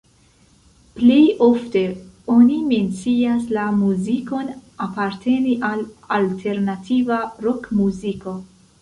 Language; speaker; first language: Esperanto; non-native, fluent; Central Kurdish